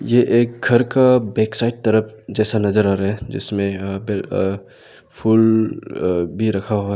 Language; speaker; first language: Hindi; non-native, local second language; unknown